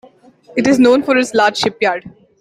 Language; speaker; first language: English; non-native, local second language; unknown